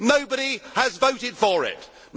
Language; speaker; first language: English; native; English